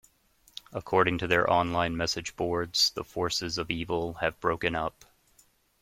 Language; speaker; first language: English; native; English